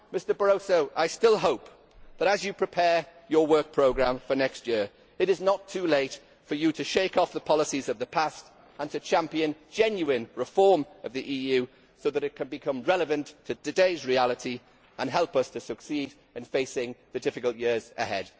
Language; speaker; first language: English; native; English